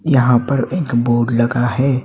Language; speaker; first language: Hindi; non-native, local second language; Bangla